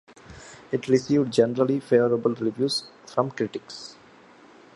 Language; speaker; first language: English; non-native, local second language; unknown